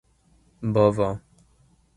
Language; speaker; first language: Esperanto; non-native, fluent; English